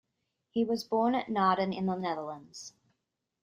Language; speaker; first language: English; native; English